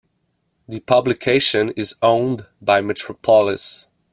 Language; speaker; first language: English; non-native, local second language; French